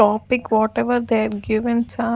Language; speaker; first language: English; non-native, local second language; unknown